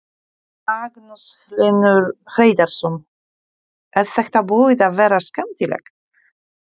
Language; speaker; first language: Icelandic; non-native, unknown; Polish